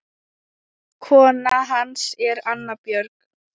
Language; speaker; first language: Icelandic; non-native, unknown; Thai